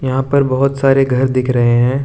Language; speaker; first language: Hindi; non-native, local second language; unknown